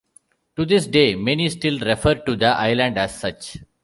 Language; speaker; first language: English; non-native, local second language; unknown